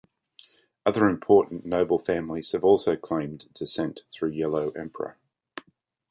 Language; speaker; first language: English; native; English